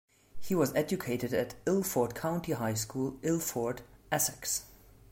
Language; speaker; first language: English; non-native, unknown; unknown